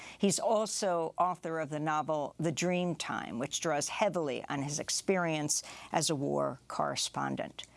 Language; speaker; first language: English; native; English